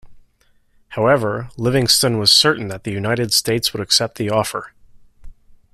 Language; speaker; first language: English; native; English